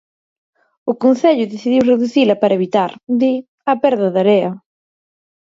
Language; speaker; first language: Galician; native; Galician